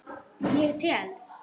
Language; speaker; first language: Icelandic; non-native, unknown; German